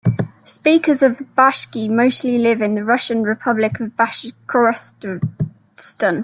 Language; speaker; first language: English; native; English